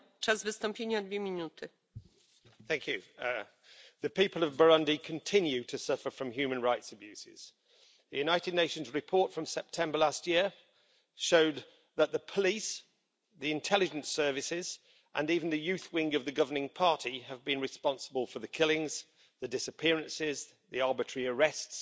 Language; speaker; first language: English; native; English